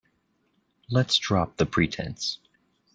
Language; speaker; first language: English; native; English